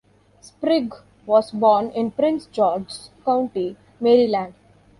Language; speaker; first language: English; non-native, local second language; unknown